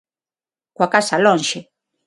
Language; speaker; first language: Galician; non-native, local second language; Spanish